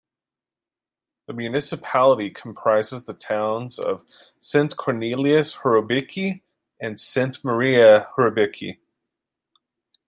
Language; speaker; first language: English; native; English